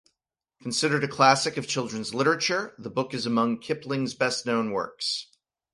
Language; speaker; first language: English; native; English